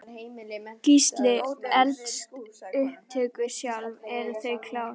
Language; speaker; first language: Icelandic; native; Icelandic